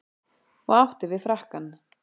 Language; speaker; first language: Icelandic; native; Icelandic